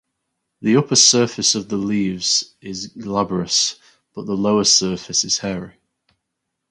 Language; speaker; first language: English; native; English